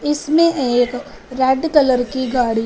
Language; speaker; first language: Hindi; non-native, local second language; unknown